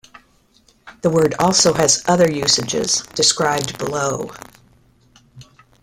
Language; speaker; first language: English; native; English